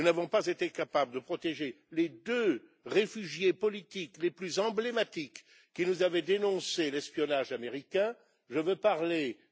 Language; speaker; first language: French; native; French